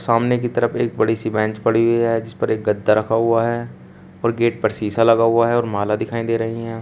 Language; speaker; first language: Hindi; native; Hindi